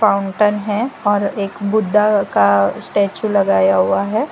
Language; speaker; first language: Hindi; non-native, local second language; Gujarati